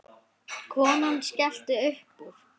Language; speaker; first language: Icelandic; native; Icelandic